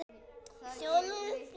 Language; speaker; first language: Icelandic; native; Icelandic